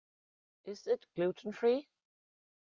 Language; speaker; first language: English; non-native, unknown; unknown